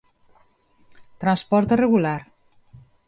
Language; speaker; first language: Galician; non-native, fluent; Spanish